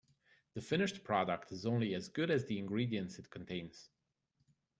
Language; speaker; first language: English; native; English